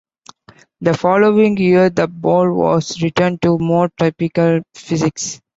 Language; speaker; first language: English; non-native, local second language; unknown